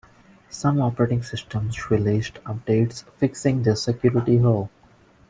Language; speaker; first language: English; non-native, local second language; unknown